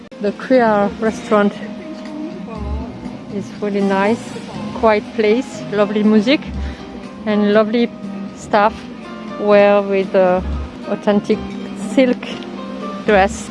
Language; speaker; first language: English; non-native, fluent; French